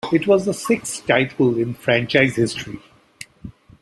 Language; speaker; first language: English; non-native, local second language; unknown